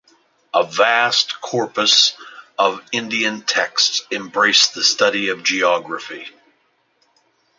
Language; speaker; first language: English; native; English